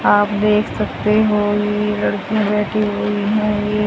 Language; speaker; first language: Hindi; native; Hindi